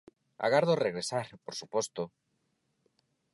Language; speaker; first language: Galician; non-native, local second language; Spanish